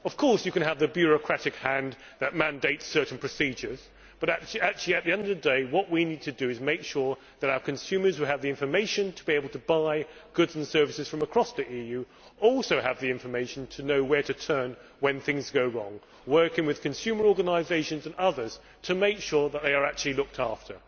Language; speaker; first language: English; native; English